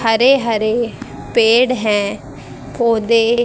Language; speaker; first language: Hindi; native; Hindi